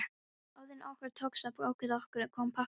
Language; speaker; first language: Icelandic; non-native, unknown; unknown